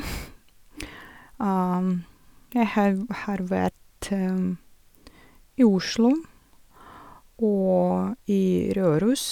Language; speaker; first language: Norwegian; non-native, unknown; Russian